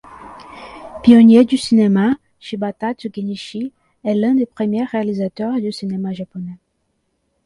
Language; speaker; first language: French; non-native, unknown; Portuguese